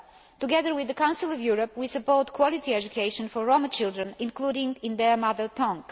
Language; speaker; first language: English; non-native, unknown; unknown